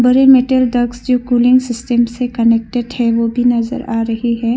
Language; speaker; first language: Hindi; non-native, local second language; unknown